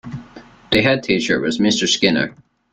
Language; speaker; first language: English; native; English